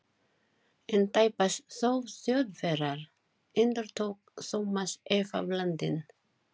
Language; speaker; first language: Icelandic; non-native, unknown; Filipino